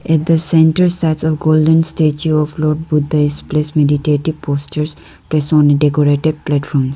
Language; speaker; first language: English; non-native, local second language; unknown